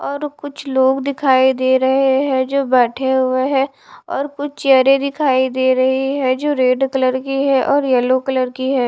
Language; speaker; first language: Hindi; native; Hindi